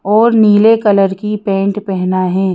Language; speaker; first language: Hindi; native; Hindi